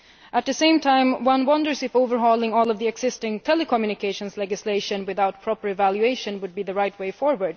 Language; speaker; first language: English; non-native, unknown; Swedish